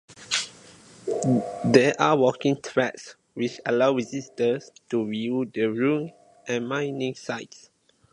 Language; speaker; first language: English; non-native, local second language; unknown